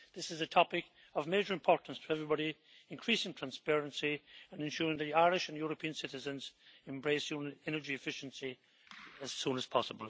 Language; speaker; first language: English; native; English